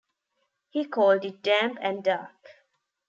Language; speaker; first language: English; non-native, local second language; Tamil